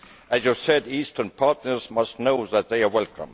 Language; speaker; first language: English; non-native, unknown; Estonian